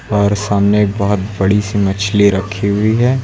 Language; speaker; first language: Hindi; native; Hindi